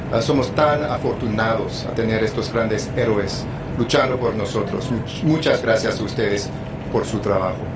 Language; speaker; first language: Spanish; non-native, fluent; English